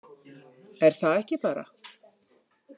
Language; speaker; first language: Icelandic; native; Icelandic